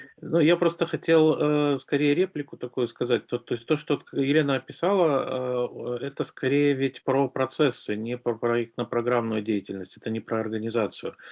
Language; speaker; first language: Russian; native; Russian